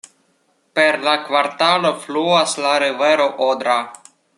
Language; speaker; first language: Esperanto; non-native, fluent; Russian